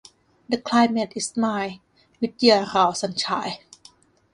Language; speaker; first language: English; non-native, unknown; Thai